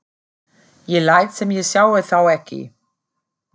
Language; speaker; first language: Icelandic; non-native, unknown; German